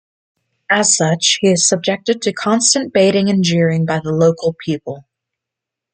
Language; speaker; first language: English; native; English